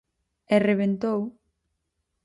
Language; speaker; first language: Galician; native; Galician